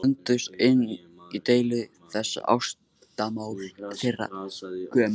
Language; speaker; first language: Icelandic; non-native, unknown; Kurdish